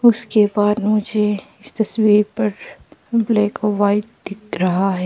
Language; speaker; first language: Hindi; non-native, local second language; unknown